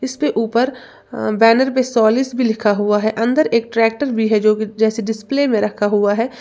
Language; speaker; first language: Hindi; native; Hindi